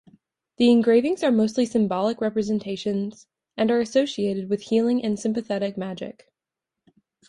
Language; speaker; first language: English; native; English